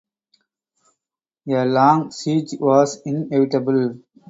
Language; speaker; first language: English; non-native, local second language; Tamil